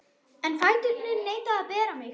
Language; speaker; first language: Icelandic; non-native, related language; Swedish